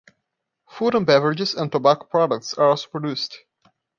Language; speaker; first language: English; non-native, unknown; Portuguese